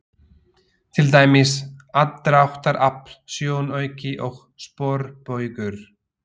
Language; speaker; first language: Icelandic; non-native, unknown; Slovak